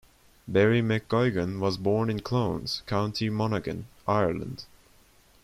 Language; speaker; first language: English; non-native, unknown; Turkish